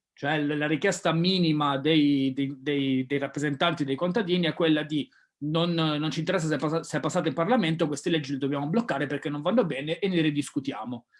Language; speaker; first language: Italian; native; Italian